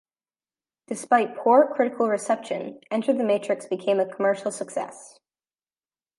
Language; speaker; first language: English; native; English